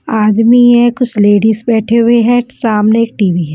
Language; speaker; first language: Hindi; non-native, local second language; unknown